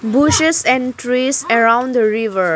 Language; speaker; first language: English; non-native, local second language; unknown